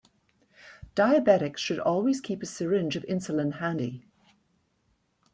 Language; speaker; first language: English; native; English